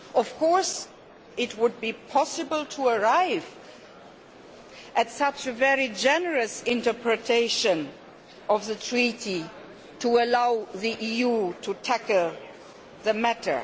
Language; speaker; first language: English; non-native, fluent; Luxembourgish